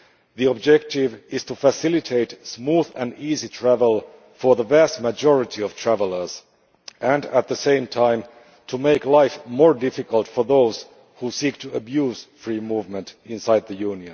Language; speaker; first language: English; non-native, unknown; Finnish